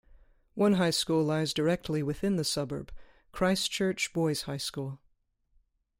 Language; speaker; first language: English; native; English